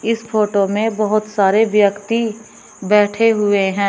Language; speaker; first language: Hindi; native; Hindi